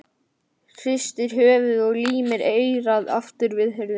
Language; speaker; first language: Icelandic; native; Icelandic